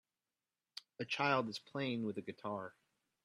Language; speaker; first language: English; native; English